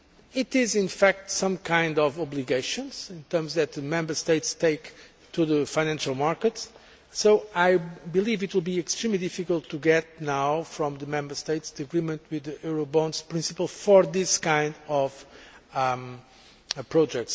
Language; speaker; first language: English; non-native, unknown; Portuguese